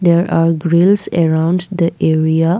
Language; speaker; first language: English; non-native, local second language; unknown